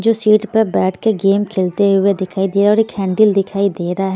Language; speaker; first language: Hindi; native; Hindi